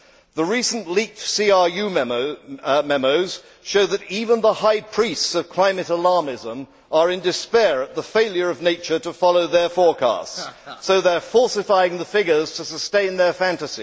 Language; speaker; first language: English; native; English